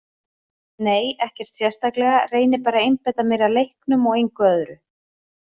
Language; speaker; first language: Icelandic; native; Icelandic